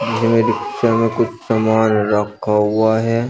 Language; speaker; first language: Hindi; native; Hindi